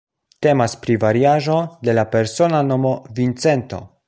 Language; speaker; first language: Esperanto; non-native, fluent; Polish